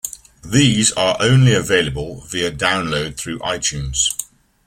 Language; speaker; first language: English; native; English